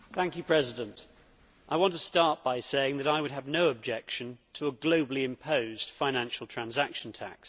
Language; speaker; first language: English; native; English